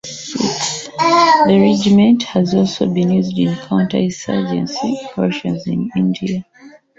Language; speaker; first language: English; native; English